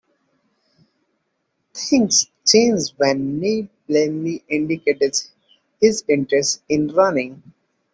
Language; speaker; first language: English; non-native, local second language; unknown